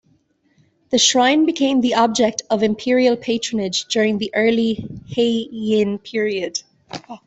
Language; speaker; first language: English; non-native, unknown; German